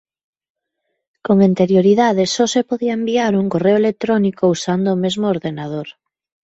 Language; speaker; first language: Galician; native; Galician